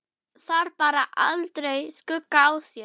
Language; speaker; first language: Icelandic; non-native, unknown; German